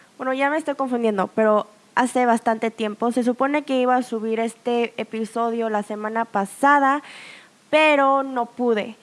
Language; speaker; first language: Spanish; early bilingual, other home language; Korean